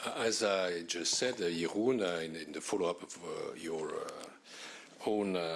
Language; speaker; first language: English; non-native, fluent; French